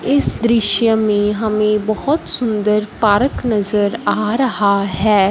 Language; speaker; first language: Hindi; non-native, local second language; Punjabi